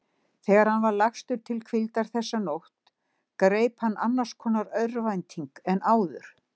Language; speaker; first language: Icelandic; native; Icelandic